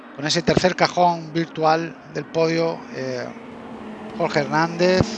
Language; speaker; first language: Spanish; native; Spanish